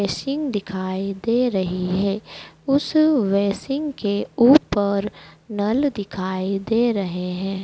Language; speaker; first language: Hindi; native; Hindi